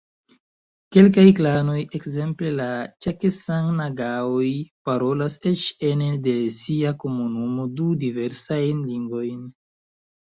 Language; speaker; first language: Esperanto; non-native, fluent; Chinese